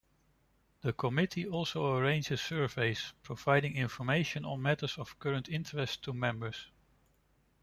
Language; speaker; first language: English; non-native, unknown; Dutch